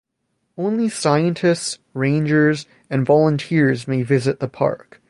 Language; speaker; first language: English; native; English